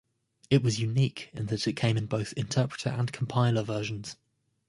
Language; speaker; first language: English; native; English